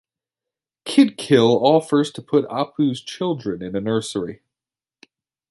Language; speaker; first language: English; native; English